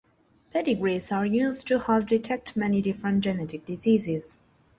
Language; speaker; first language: English; non-native, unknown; Spanish